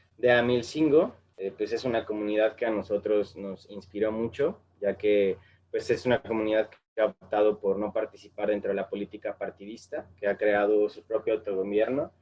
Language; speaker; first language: Spanish; native; Spanish